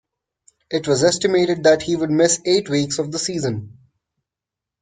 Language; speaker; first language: English; non-native, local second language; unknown